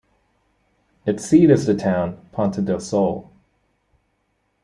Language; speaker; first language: English; native; English